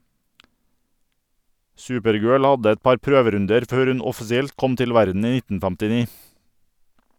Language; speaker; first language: Norwegian; native; Norwegian